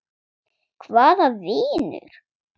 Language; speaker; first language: Icelandic; non-native, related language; Swedish